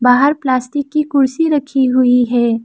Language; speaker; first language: Hindi; non-native, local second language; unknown